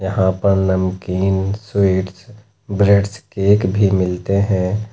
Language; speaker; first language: Hindi; native; Hindi